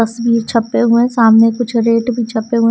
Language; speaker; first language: Hindi; non-native, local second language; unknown